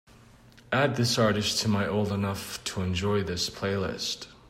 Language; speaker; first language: English; native; English